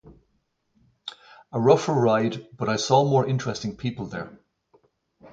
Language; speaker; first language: English; native; English